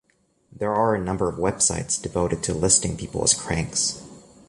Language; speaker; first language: English; native; English